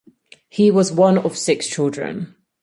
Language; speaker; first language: English; native; English